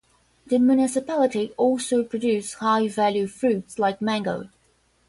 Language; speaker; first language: English; non-native, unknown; Portuguese